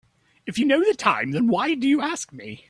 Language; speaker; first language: English; native; English